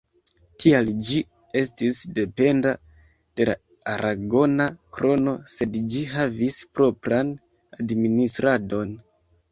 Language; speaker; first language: Esperanto; non-native, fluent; Kinyarwanda